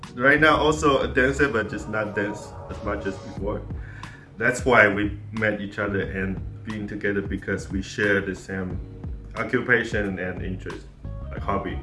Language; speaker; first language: English; non-native, fluent; Chinese